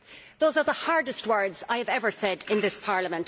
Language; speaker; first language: English; native; English